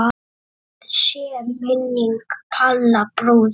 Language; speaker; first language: Icelandic; native; Icelandic